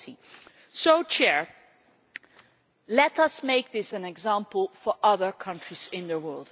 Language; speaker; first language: English; non-native, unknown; Dutch